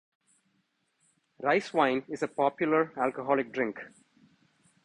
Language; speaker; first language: English; non-native, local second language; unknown